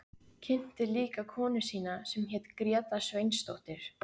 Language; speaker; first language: Icelandic; native; Icelandic